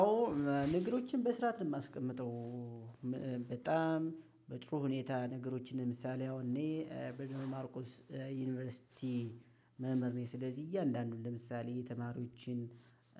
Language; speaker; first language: Amharic; native; Amharic